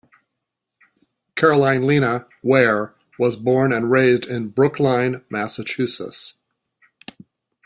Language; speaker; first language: English; native; English